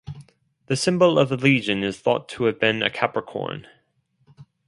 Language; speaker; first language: English; non-native, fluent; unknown